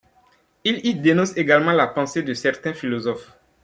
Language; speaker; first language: French; non-native, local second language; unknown